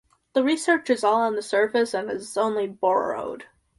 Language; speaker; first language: English; native; English